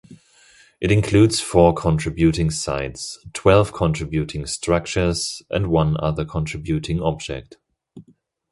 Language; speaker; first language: English; non-native, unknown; German